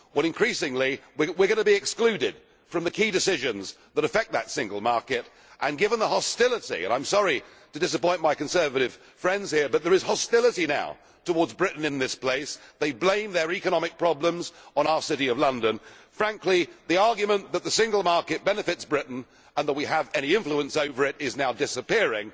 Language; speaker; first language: English; native; English